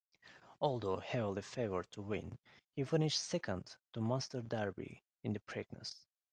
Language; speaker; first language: English; non-native, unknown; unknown